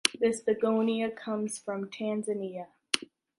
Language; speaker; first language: English; native; English